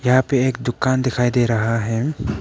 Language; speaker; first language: Hindi; non-native, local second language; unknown